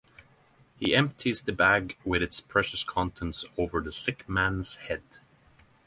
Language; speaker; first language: English; non-native, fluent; Norwegian